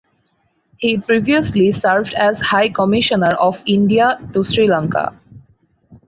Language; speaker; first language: English; non-native, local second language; Bangla